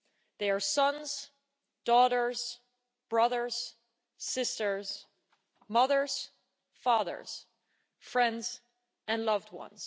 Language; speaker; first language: English; non-native, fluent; Dutch